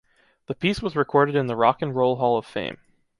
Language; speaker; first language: English; native; English